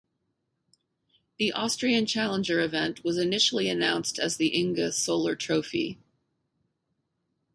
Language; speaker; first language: English; native; English